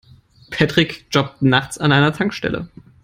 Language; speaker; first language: English; non-native, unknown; German